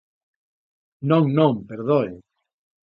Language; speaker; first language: Galician; native; Galician